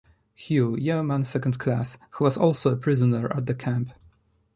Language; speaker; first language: English; non-native, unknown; Polish